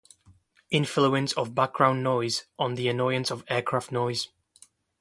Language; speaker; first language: English; non-native, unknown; Kurdish